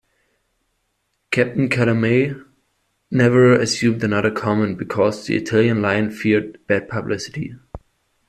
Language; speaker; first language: English; non-native, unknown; German